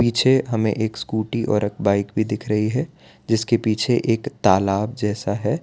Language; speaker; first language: Hindi; non-native, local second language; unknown